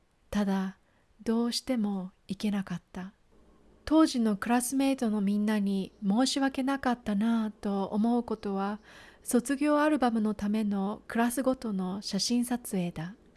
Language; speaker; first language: Japanese; native; Japanese